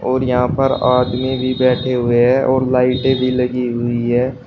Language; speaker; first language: Hindi; native; Hindi